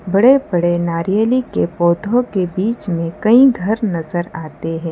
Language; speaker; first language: Hindi; non-native, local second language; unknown